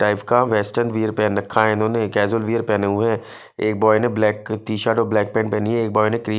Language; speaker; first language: Hindi; non-native, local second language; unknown